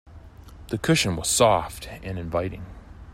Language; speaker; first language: English; native; English